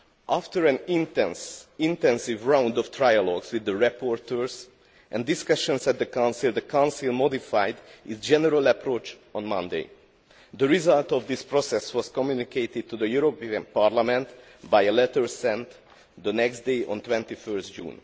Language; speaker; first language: English; non-native, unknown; Hungarian